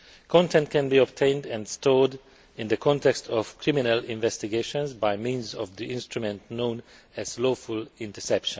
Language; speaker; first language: English; non-native, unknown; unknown